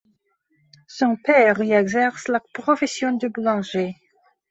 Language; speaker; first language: French; non-native, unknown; Belarusian